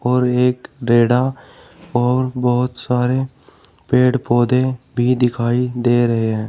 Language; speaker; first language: Hindi; native; Hindi